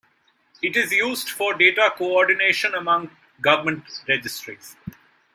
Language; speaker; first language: English; non-native, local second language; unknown